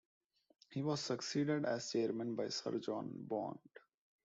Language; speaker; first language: English; non-native, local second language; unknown